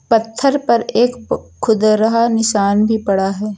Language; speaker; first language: Hindi; native; Hindi